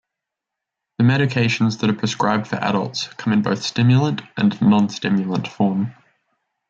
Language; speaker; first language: English; native; English